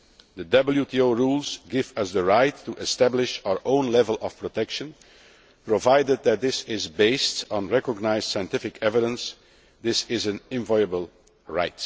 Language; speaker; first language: English; non-native, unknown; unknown